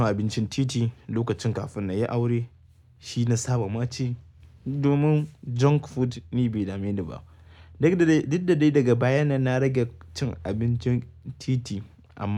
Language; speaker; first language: Hausa; native; Hausa